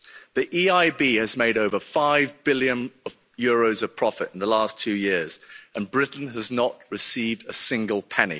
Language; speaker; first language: English; native; English